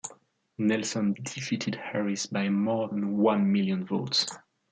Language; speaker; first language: English; non-native, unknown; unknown